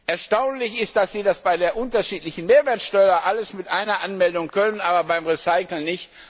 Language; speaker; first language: German; non-native, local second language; Luxembourgish